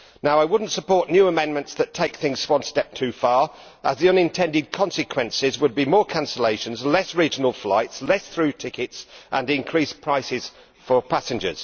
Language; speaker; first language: English; native; English